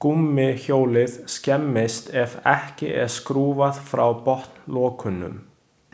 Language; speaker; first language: Icelandic; non-native, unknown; Chinese